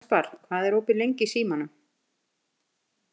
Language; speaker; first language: Icelandic; native; Icelandic